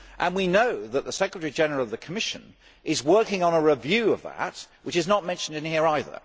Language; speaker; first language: English; native; English